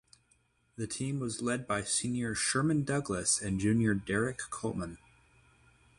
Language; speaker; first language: English; native; English